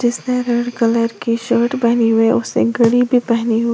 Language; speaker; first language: Hindi; native; Hindi